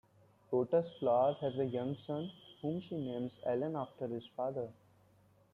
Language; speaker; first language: English; non-native, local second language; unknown